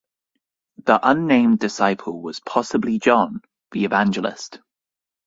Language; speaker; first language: English; native; English